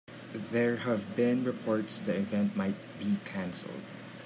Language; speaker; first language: English; non-native, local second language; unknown